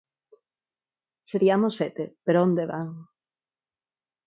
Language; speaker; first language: Galician; non-native, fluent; Spanish